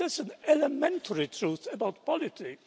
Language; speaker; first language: English; non-native, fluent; Polish